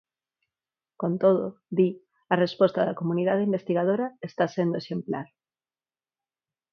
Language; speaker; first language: Galician; non-native, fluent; Spanish